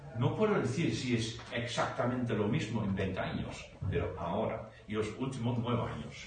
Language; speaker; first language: Spanish; non-native, fluent; Dutch